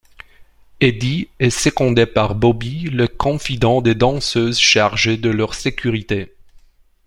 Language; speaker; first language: French; non-native, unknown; Romanian